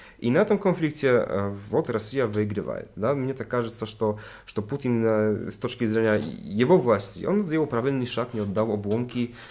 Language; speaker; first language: Russian; non-native, related language; Polish